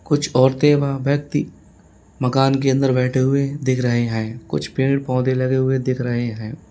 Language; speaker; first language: Hindi; native; Hindi